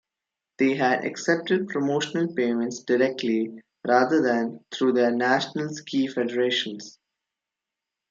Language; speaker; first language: English; non-native, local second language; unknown